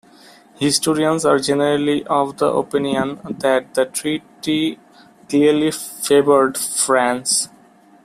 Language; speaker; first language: English; non-native, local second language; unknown